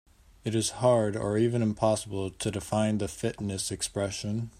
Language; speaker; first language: English; native; English